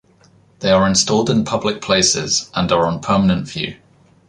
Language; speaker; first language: English; native; English